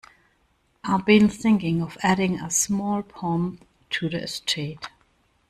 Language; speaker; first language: English; non-native, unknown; German